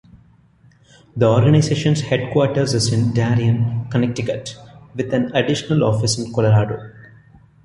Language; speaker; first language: English; non-native, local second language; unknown